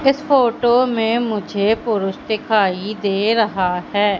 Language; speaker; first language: Hindi; native; Hindi